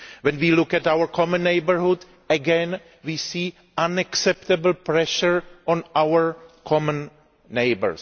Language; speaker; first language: English; non-native, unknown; Greek